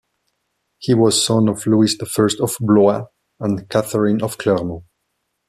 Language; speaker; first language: English; non-native, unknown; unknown